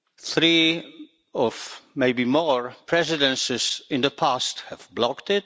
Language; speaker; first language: English; non-native, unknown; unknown